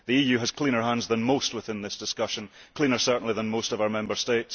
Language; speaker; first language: English; early bilingual, heritage; English